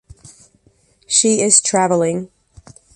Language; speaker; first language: English; native; English